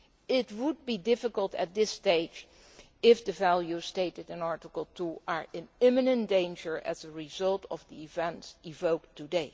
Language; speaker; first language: English; non-native, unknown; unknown